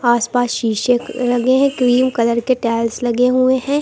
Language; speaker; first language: Hindi; native; Hindi